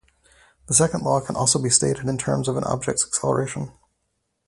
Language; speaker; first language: English; native; English